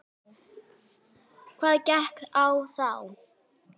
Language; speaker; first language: Icelandic; native; Icelandic